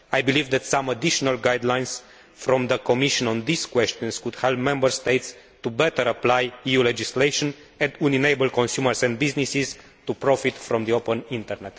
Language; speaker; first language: English; non-native, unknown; Romanian